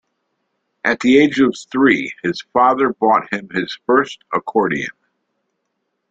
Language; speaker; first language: English; native; English